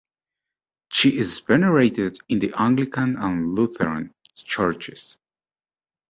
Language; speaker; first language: English; native; English